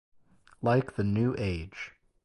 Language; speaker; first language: English; native; English